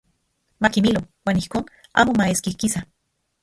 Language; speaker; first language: Central Puebla Nahuatl; non-native, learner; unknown